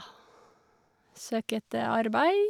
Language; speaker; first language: Norwegian; native; Norwegian